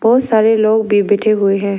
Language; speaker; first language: Hindi; early bilingual, other home language; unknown